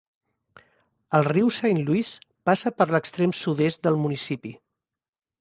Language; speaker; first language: Catalan; native; Catalan